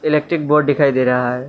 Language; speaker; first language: Hindi; non-native, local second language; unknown